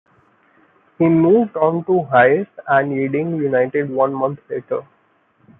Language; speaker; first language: English; non-native, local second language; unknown